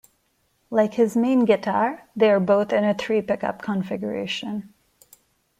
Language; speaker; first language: English; non-native, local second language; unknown